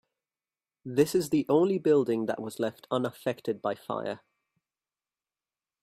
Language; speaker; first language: English; native; English